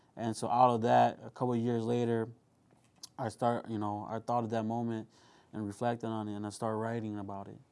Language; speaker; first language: English; early bilingual, other home language; Hmong